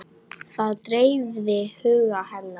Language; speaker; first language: Icelandic; non-native, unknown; Polish